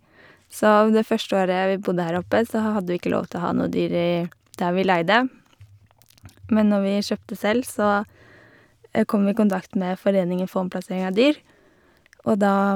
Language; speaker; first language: Norwegian; native; Norwegian